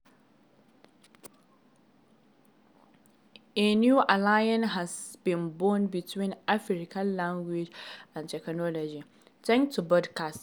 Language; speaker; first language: English; non-native, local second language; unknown